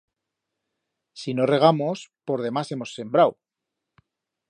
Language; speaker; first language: Aragonese; native; Aragonese